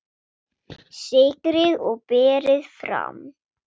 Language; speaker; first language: Icelandic; non-native, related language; Swedish